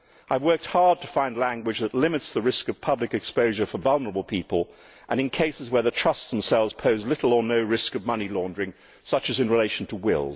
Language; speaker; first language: English; native; English